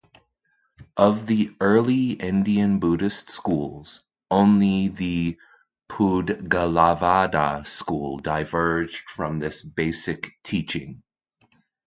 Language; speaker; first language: English; native; English